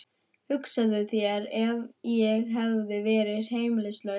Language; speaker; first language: Icelandic; non-native, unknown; German